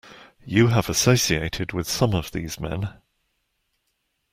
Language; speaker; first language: English; native; English